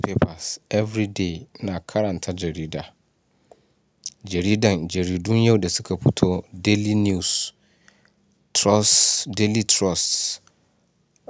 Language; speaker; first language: Hausa; non-native, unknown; Yoruba